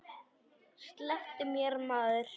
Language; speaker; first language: Icelandic; non-native, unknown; Polish